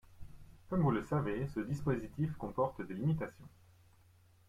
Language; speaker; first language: French; non-native, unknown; English